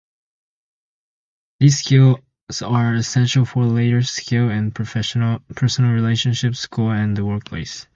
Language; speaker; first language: English; native; English